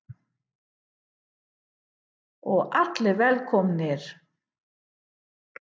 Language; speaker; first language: Icelandic; non-native, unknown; English